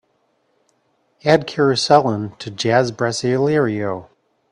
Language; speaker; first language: English; native; English